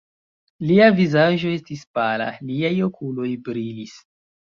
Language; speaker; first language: Esperanto; non-native, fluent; Chinese